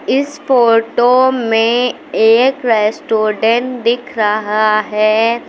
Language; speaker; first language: Hindi; native; Hindi